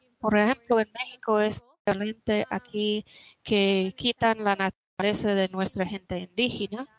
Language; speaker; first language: Spanish; non-native, related language; Portuguese